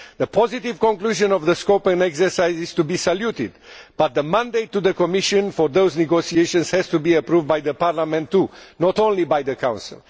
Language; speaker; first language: English; non-native, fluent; Romanian